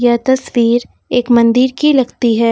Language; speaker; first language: Hindi; native; Hindi